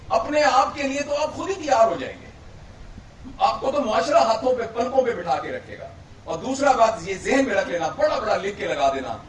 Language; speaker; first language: Urdu; non-native, local second language; Punjabi